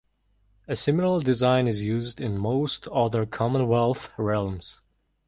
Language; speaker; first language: English; non-native, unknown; Mongolian